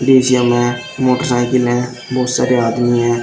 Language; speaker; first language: Hindi; native; Hindi